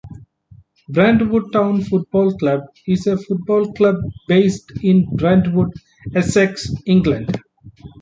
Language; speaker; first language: English; non-native, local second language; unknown